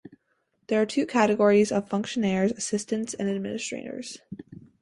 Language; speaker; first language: English; native; English